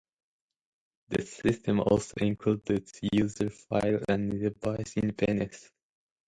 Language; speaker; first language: English; non-native, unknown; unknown